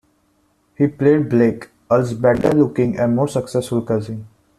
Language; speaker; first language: English; non-native, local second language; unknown